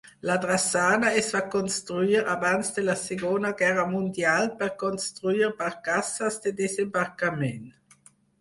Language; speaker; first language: Catalan; non-native, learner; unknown